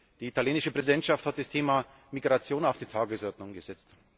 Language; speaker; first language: German; native; German